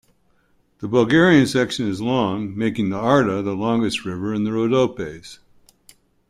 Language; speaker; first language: English; native; English